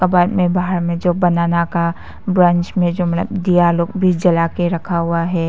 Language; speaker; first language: Hindi; non-native, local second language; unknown